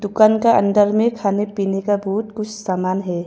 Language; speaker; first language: Hindi; non-native, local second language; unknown